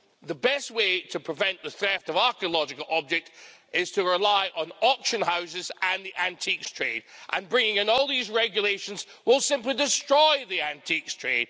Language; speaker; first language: English; native; English